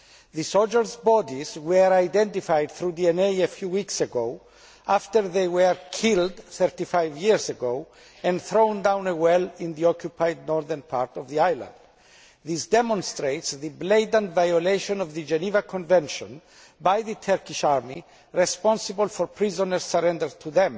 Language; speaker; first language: English; non-native, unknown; Greek